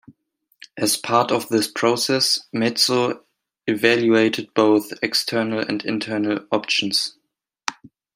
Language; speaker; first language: English; non-native, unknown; German